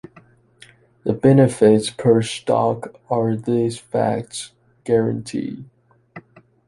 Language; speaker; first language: English; non-native, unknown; Chinese